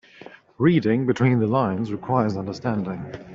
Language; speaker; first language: English; native; English